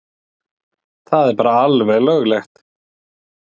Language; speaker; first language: Icelandic; native; Icelandic